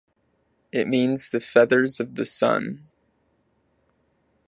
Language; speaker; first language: English; native; English